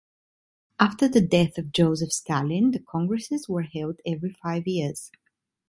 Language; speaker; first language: English; non-native, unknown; Italian